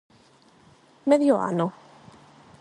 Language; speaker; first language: Galician; non-native, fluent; Spanish